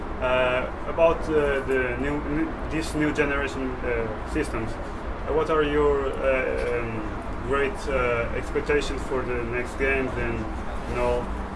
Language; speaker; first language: English; non-native, learner; Portuguese